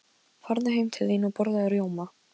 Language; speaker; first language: Icelandic; non-native, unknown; Polish